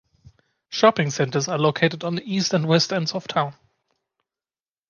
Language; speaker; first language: English; non-native, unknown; German